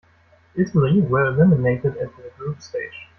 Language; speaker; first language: English; non-native, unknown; German